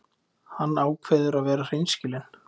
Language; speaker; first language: Icelandic; native; Icelandic